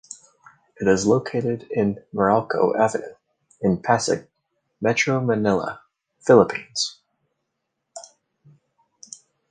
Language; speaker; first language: English; native; English